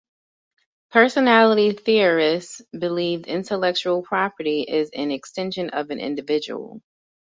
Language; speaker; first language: English; native; English